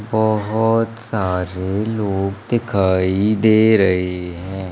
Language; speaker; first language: Hindi; native; Hindi